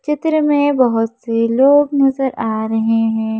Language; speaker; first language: Hindi; native; Hindi